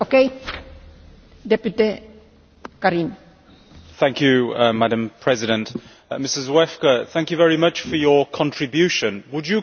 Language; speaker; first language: English; native; English